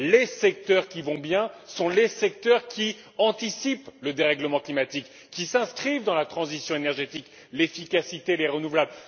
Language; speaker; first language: French; native; French